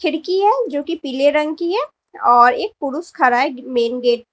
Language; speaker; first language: Hindi; native; Hindi